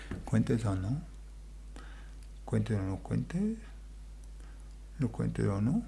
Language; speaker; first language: Spanish; non-native, fluent; English